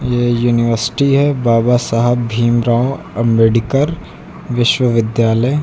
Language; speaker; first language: Hindi; native; Hindi